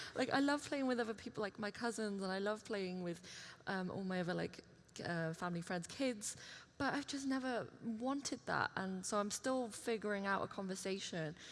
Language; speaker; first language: English; early bilingual, other home language; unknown